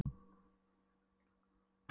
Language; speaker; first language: Icelandic; non-native, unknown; Polish